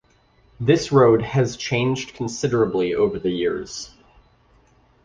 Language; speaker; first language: English; native; English